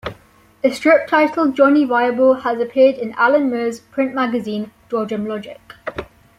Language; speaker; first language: English; native; English